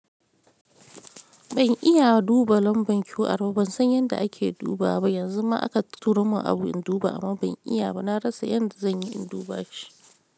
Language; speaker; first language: Hausa; non-native, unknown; Yoruba